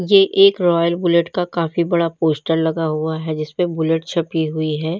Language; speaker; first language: Hindi; native; Hindi